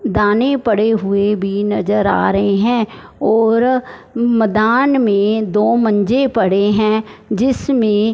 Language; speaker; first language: Hindi; non-native, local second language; Punjabi